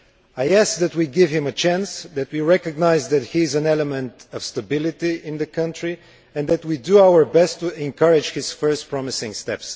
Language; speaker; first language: English; non-native, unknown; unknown